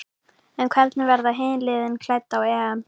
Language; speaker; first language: Icelandic; native; Icelandic